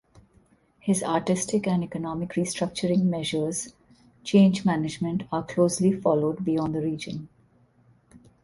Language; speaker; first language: English; non-native, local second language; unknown